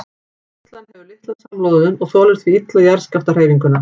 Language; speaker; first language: Icelandic; native; Icelandic